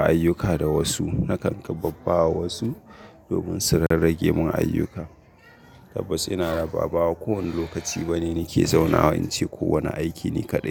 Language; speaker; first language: Hausa; native; Hausa